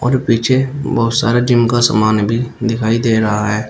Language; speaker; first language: Hindi; native; Hindi